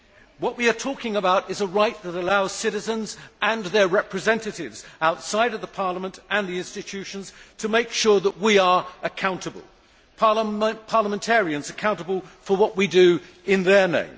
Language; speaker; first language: English; native; English